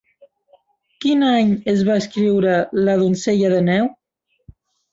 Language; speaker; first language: Catalan; non-native, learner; Spanish